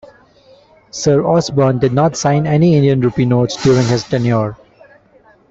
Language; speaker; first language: English; non-native, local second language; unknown